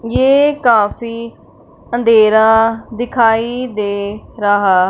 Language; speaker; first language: Hindi; non-native, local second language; Punjabi